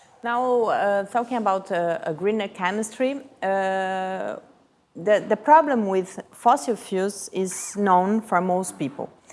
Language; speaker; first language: English; non-native, fluent; Portuguese